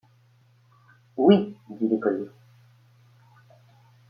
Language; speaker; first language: French; native; French